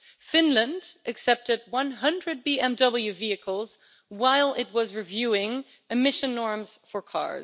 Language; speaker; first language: English; non-native, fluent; Dutch